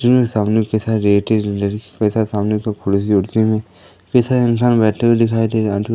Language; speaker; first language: Hindi; native; Hindi